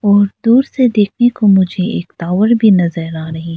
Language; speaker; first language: Hindi; non-native, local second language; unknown